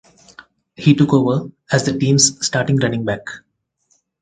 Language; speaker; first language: English; non-native, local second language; Telugu